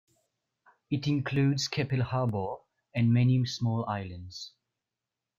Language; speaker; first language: English; non-native, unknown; French